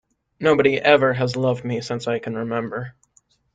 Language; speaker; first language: English; native; English